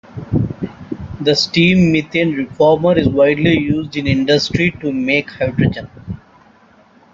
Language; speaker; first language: English; native; English